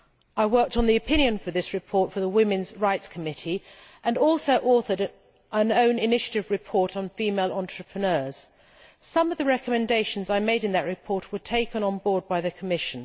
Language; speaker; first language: English; native; English